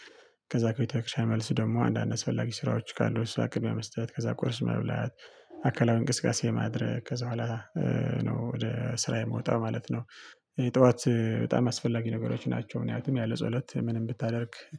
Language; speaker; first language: Amharic; non-native, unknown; Tigrinya